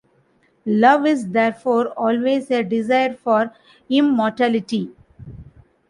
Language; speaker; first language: English; non-native, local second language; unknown